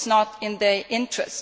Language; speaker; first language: English; non-native, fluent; Italian